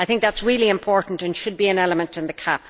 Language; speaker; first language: English; native; English